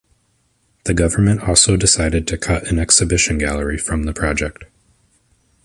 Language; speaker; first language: English; native; English